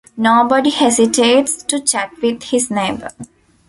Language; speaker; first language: English; non-native, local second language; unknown